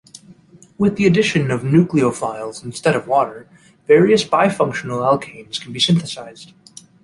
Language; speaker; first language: English; native; English